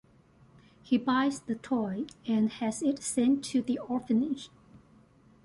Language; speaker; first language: English; non-native, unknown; Chinese